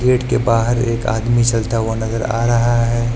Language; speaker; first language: Hindi; native; Hindi